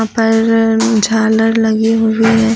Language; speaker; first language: Hindi; native; Hindi